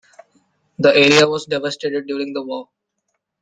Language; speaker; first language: English; non-native, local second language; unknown